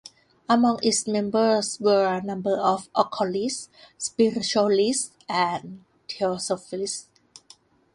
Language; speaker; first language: English; non-native, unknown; Thai